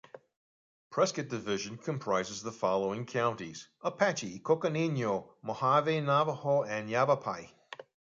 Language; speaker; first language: English; native; English